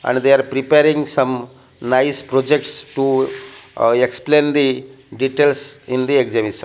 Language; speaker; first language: English; non-native, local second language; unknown